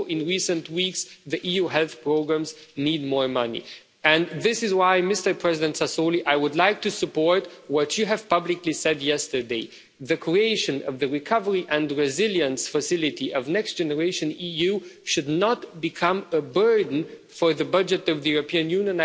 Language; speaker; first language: English; non-native, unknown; Romanian